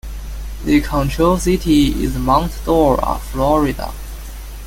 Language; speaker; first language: English; non-native, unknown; Chinese